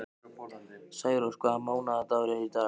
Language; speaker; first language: Icelandic; native; Icelandic